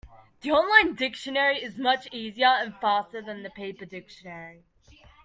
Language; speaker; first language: English; native; English